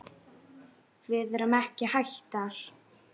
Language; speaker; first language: Icelandic; native; Icelandic